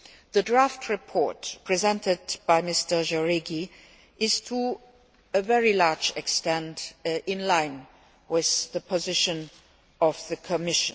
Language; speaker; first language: English; non-native, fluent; Luxembourgish